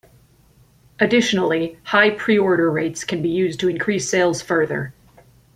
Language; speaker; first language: English; native; English